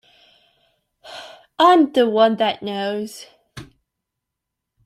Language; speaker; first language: English; native; English